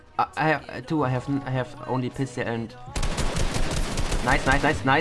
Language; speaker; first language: English; non-native, learner; German